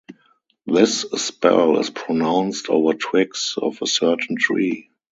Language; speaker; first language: English; non-native, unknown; German